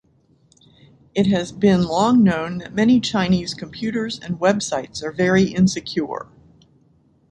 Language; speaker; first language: English; native; English